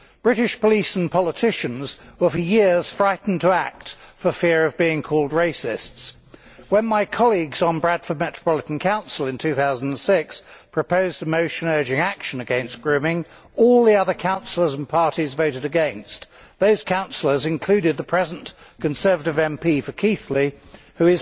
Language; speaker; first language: English; native; English